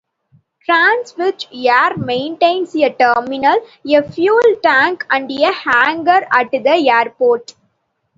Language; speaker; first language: English; non-native, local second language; Tamil